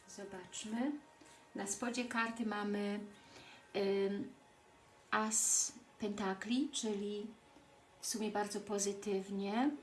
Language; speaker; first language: Polish; early bilingual, heritage; Polish